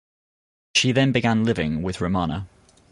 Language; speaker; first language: English; native; English